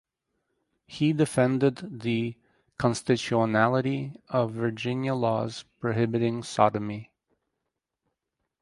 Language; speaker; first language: English; native; English